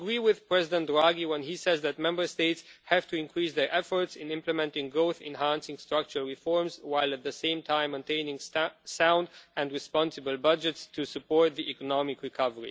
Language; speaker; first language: English; non-native, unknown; Romanian